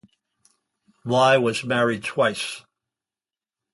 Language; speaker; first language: English; native; English